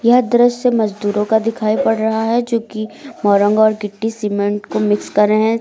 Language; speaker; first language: Hindi; native; Hindi